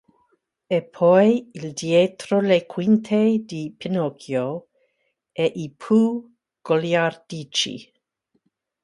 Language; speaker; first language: Italian; non-native, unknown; English